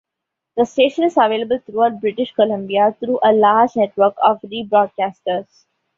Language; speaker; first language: English; non-native, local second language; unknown